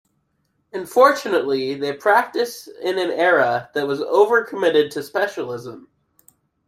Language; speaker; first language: English; native; English